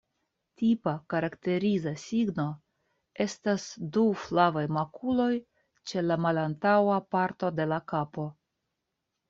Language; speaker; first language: Esperanto; non-native, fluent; Russian